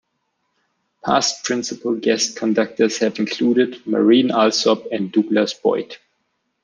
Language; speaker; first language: English; non-native, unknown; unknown